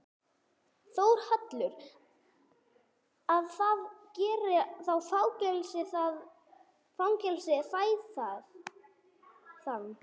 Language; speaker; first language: Icelandic; non-native, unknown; English